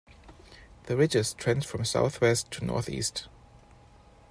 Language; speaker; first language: English; non-native, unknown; German